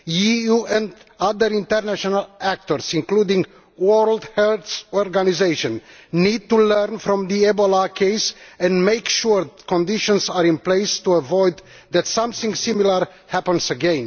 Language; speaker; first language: English; non-native, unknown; Romanian